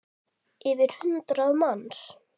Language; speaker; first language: Icelandic; native; Icelandic